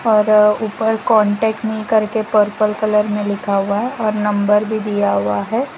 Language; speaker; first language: Hindi; non-native, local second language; Gujarati